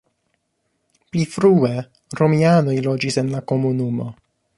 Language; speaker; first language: Esperanto; non-native, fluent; English